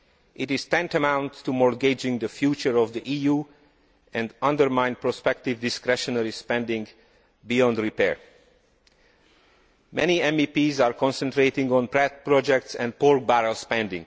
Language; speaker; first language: English; non-native, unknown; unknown